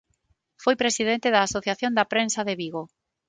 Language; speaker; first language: Galician; non-native, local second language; Spanish